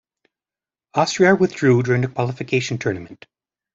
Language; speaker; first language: English; native; English